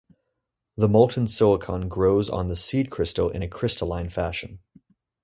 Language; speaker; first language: English; native; English